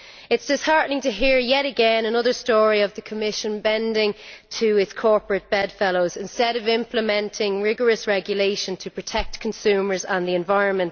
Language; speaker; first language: English; native; English